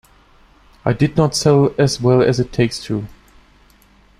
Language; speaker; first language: English; non-native, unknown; German